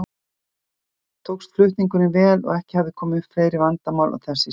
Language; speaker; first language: Icelandic; native; Icelandic